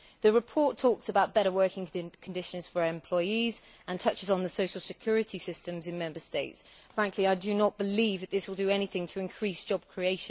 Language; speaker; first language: English; native; English